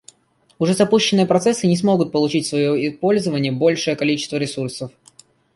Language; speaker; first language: Russian; native; Russian